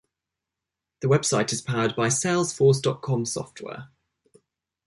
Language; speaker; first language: English; native; English